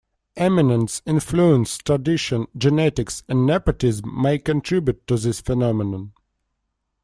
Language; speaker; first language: English; non-native, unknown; Russian